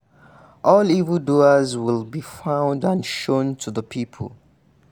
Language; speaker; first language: English; non-native, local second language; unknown